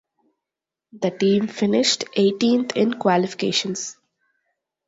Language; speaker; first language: English; non-native, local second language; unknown